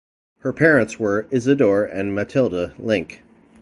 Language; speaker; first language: English; native; English